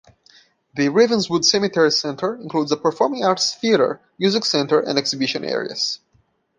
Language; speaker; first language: English; non-native, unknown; Portuguese